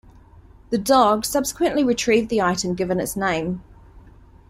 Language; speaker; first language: English; native; English